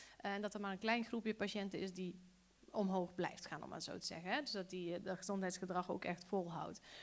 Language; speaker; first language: Dutch; early bilingual, other home language; Bosnian